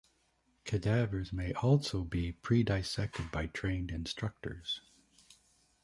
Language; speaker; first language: English; native; English